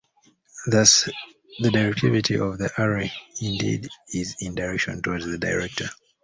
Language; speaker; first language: English; native; English